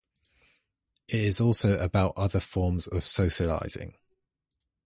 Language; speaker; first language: English; native; English